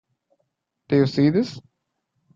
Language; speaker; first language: English; non-native, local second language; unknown